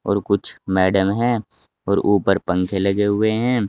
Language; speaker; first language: Hindi; native; Hindi